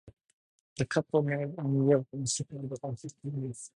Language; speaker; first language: English; non-native, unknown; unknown